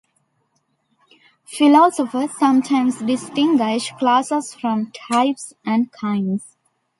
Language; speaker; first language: English; non-native, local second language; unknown